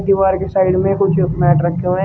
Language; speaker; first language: Hindi; native; Hindi